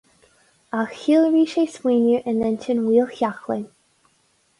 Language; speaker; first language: Irish; non-native, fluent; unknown